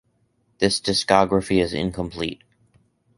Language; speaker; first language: English; native; English